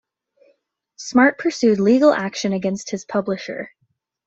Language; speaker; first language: English; native; English